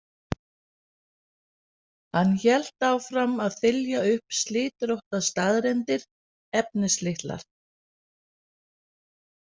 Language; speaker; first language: Icelandic; non-native, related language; Danish